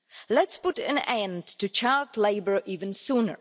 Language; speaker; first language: English; non-native, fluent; Czech